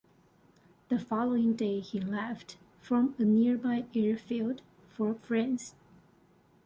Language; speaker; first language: English; non-native, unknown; Chinese